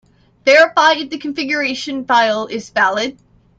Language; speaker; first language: English; native; English